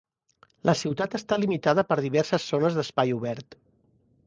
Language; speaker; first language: Catalan; native; Catalan